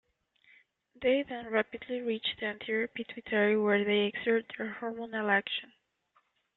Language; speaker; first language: English; native; English